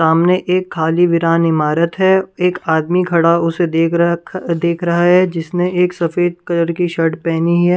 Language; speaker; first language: Hindi; non-native, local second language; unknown